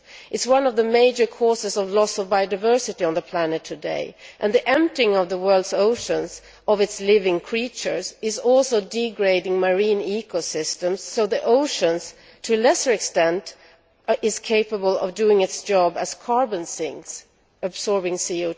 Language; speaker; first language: English; non-native, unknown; Swedish